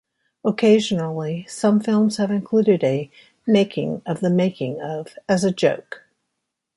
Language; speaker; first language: English; native; English